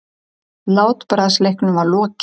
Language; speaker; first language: Icelandic; native; Icelandic